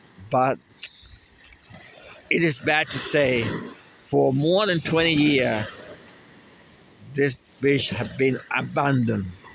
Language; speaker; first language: English; non-native, fluent; Spanish